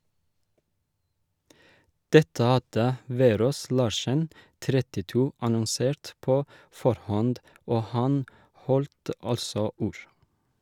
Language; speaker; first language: Norwegian; non-native, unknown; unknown